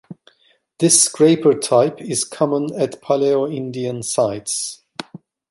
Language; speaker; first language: English; non-native, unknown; Turkish